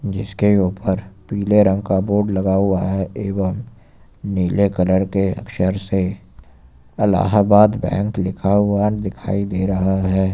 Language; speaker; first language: Hindi; native; Hindi